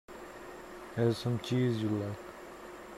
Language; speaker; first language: English; non-native, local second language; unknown